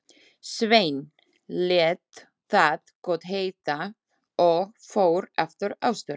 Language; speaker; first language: Icelandic; non-native, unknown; Slovak